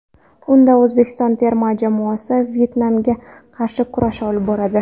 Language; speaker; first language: Uzbek; non-native, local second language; Kara-Kalpak